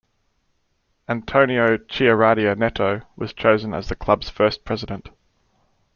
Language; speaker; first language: English; native; English